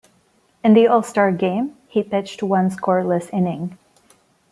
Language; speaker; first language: English; non-native, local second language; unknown